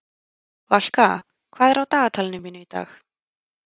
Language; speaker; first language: Icelandic; native; Icelandic